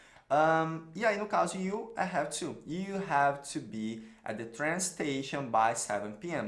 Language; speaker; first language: English; non-native, fluent; Portuguese